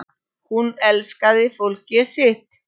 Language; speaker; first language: Icelandic; non-native, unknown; Polish